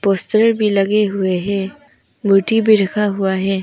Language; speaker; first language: Hindi; non-native, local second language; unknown